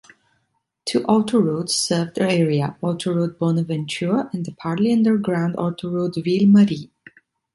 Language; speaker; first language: English; non-native, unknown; Italian